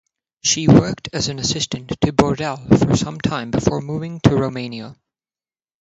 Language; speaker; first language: English; non-native, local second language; Tamil